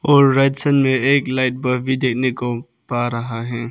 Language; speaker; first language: Hindi; non-native, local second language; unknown